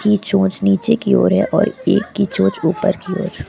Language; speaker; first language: Hindi; native; Hindi